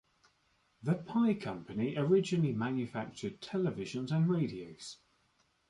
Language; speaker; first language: English; native; English